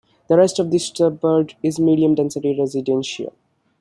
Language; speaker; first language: English; non-native, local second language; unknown